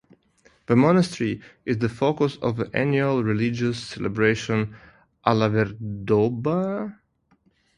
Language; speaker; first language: English; non-native, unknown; Russian